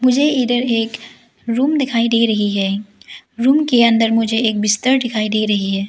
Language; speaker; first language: Hindi; early bilingual, other home language; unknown